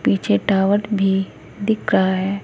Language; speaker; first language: Hindi; native; Hindi